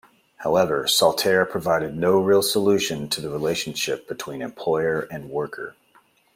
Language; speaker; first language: English; native; English